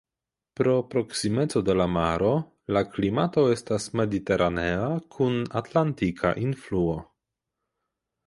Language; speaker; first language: Esperanto; non-native, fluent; Polish